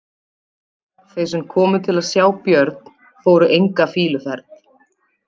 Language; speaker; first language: Icelandic; native; Icelandic